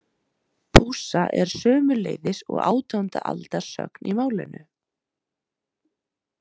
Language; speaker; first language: Icelandic; native; Icelandic